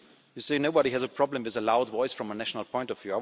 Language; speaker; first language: English; non-native, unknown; German